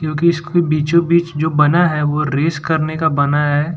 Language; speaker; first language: Hindi; non-native, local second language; Gujarati